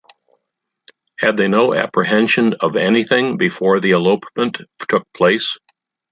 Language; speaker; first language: English; native; English